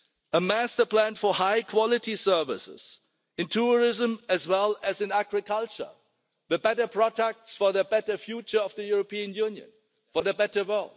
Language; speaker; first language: English; non-native, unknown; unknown